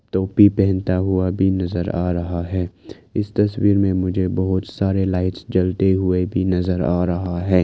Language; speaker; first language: Hindi; non-native, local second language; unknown